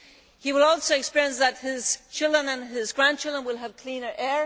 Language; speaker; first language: English; non-native, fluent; Danish